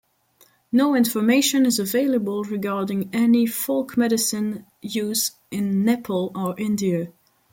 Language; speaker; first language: English; non-native, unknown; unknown